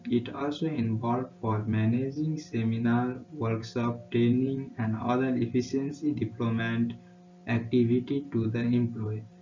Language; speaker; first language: English; non-native, local second language; Nepali